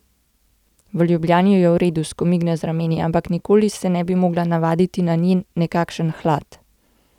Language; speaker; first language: Slovenian; native; Slovenian